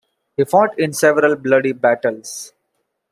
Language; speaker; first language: English; non-native, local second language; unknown